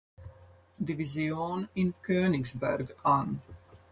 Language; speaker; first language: German; non-native, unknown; Latvian